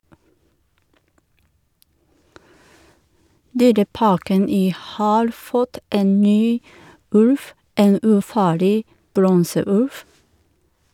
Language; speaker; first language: Norwegian; non-native, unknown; Japanese